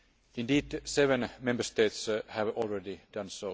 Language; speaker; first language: English; non-native, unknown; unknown